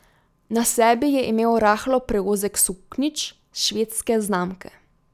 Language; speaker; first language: Slovenian; native; Slovenian